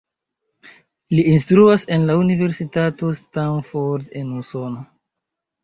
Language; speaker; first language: Esperanto; non-native, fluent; Chinese